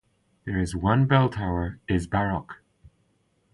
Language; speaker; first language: English; native; English